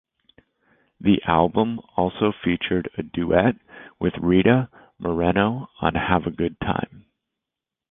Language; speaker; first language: English; native; English